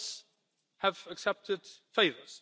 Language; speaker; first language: English; non-native, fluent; Luxembourgish